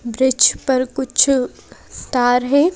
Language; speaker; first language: Hindi; native; Hindi